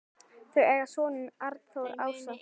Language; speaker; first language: Icelandic; native; Icelandic